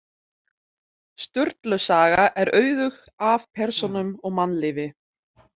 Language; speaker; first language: Icelandic; non-native, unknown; German